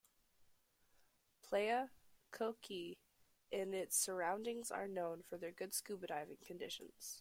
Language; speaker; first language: English; native; English